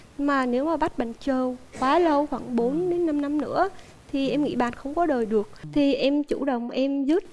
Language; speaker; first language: Vietnamese; native; Vietnamese